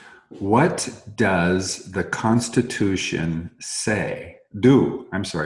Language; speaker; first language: English; native; English